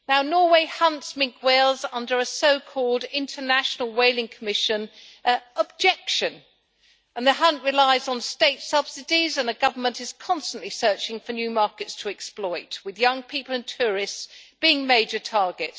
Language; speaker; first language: English; native; English